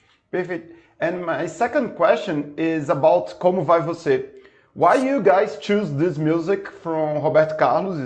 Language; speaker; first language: English; non-native, fluent; Portuguese